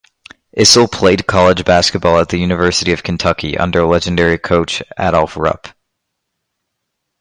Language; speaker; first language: English; native; English